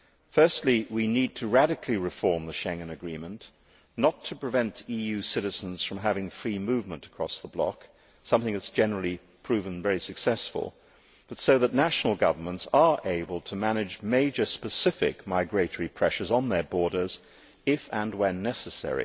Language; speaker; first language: English; native; English